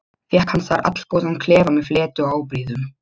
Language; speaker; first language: Icelandic; non-native, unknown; Polish